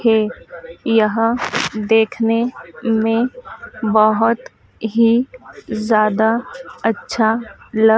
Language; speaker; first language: Hindi; native; Hindi